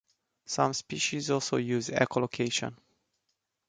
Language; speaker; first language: English; non-native, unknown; Romanian